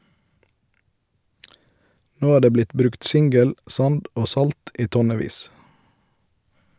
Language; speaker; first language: Norwegian; native; Norwegian